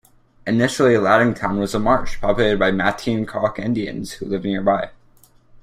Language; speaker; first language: English; native; English